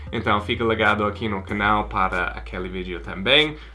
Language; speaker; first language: Portuguese; non-native, fluent; English